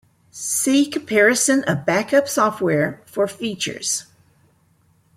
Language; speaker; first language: English; native; English